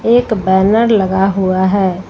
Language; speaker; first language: Hindi; native; Hindi